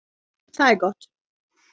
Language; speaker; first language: Icelandic; native; Icelandic